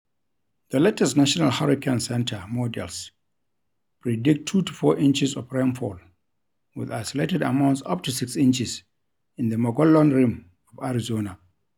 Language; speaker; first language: English; non-native, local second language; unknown